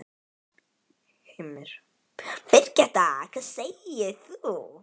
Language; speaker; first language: Icelandic; native; Icelandic